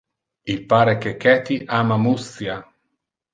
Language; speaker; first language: Interlingua; non-native, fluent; Italian